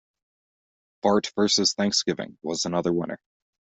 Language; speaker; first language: English; native; English